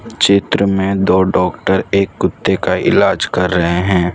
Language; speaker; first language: Hindi; non-native, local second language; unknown